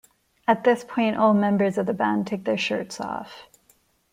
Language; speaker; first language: English; non-native, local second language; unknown